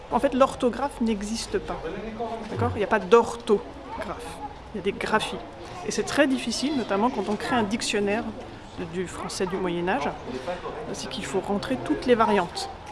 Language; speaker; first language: French; native; French